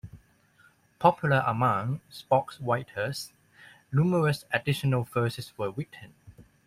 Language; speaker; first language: English; non-native, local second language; Cantonese